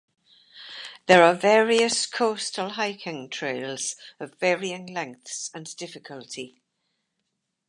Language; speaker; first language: English; native; English